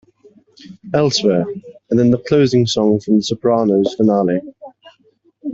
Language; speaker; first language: English; native; English